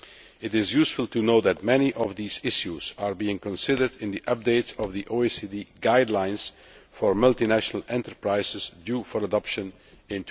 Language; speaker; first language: English; non-native, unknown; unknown